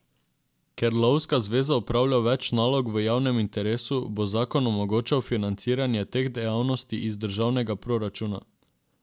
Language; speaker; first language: Slovenian; non-native, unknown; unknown